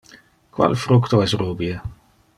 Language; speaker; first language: Interlingua; non-native, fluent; Dutch